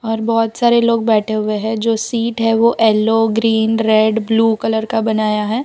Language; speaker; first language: Hindi; non-native, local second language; Gujarati